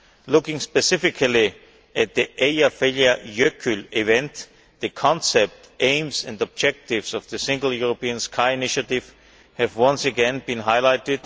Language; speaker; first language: English; non-native, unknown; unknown